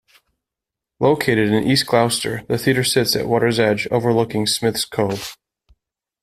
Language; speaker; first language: English; native; English